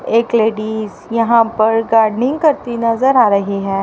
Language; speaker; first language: Hindi; native; Hindi